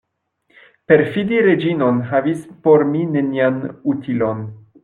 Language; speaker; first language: Esperanto; non-native, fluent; French